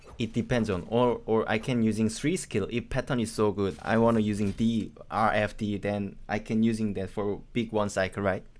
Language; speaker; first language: English; non-native, learner; Korean